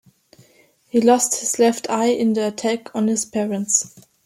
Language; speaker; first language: English; non-native, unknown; German